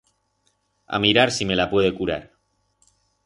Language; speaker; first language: Aragonese; non-native, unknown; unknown